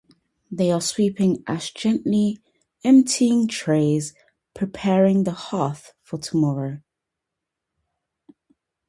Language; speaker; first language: English; native; English